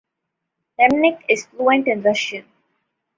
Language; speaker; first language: English; non-native, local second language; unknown